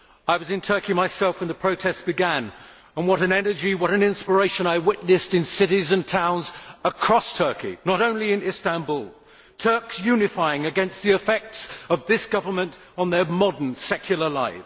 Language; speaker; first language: English; native; English